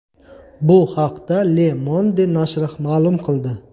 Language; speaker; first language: Uzbek; native; Uzbek